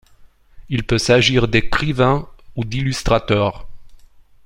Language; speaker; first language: French; non-native, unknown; Romanian